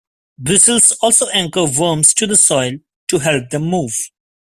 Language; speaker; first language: English; non-native, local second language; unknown